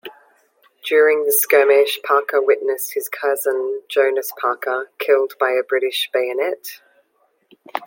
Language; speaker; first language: English; native; English